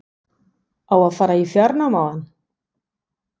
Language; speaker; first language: Icelandic; non-native, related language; Danish